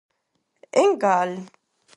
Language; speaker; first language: Galician; non-native, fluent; Spanish